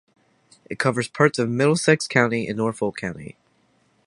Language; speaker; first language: English; native; English